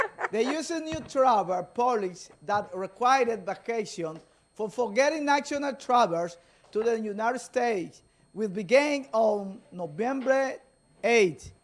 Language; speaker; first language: English; non-native, learner; Spanish